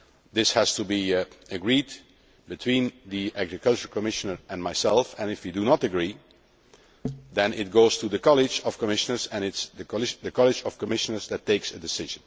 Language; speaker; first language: English; non-native, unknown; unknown